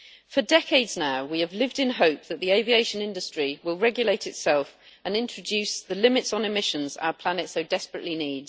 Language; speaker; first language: English; native; English